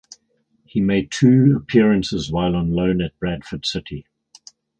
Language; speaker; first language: English; native; English